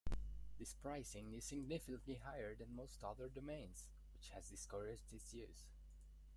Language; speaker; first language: English; non-native, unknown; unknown